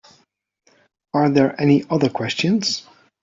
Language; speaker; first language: English; native; English